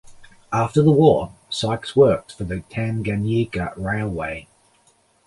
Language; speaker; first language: English; native; English